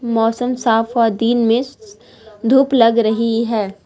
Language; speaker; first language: Hindi; native; Hindi